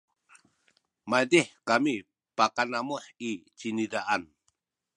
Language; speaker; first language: Sakizaya; native; Sakizaya